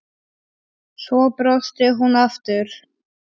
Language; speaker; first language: Icelandic; non-native, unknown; Polish